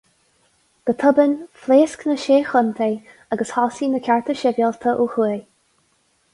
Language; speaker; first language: Irish; non-native, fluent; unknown